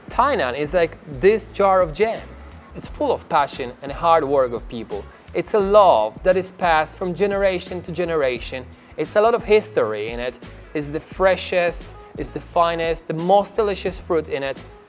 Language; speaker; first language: English; non-native, fluent; Polish